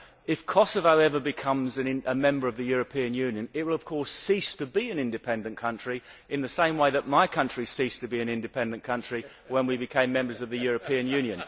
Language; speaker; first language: English; native; English